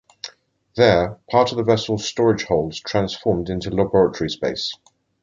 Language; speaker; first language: English; native; English